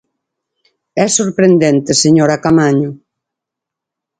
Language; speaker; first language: Galician; native; Galician